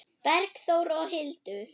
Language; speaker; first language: Icelandic; non-native, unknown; German